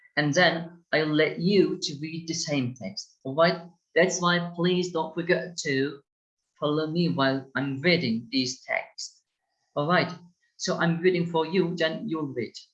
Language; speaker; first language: English; non-native, fluent; Turkish